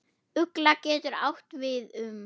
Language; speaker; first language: Icelandic; non-native, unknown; German